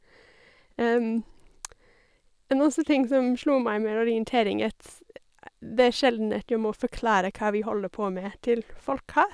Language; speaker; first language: Norwegian; non-native, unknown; English